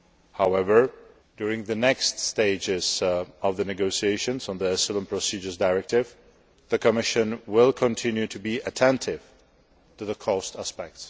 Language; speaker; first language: English; non-native, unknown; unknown